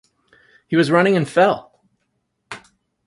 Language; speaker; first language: English; native; English